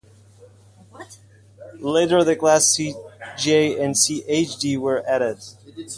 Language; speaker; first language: English; non-native, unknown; Russian